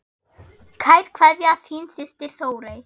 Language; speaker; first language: Icelandic; non-native, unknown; German